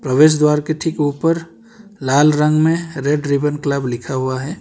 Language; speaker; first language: Hindi; non-native, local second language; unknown